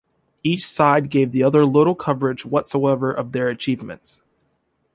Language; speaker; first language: English; native; English